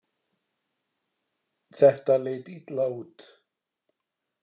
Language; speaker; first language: Icelandic; native; Icelandic